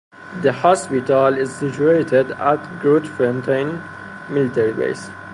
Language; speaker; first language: English; non-native, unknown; Persian